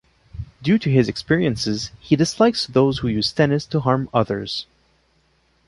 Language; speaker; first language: English; non-native, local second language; French